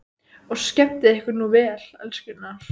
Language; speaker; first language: Icelandic; native; Icelandic